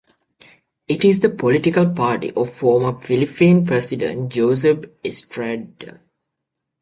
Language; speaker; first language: English; native; English